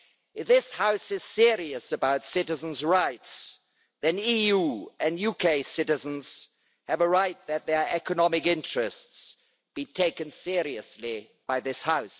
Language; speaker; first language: English; non-native, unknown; German